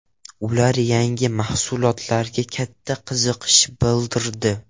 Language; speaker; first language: Uzbek; non-native, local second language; Russian